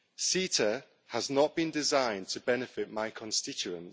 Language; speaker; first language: English; native; English